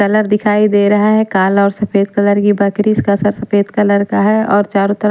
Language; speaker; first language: Hindi; non-native, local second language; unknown